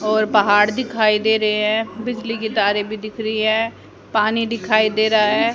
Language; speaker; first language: Hindi; native; Hindi